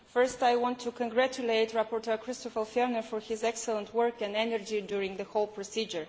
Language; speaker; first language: English; non-native, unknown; Bulgarian